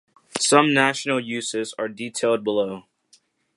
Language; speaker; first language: English; native; English